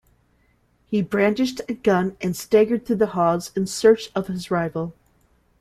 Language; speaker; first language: English; native; English